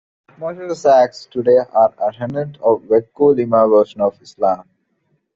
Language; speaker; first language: English; non-native, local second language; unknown